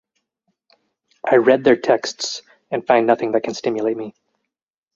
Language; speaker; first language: English; native; English